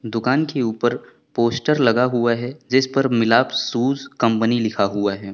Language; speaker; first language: Hindi; native; Hindi